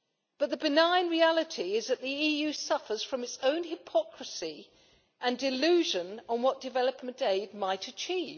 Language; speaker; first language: English; native; English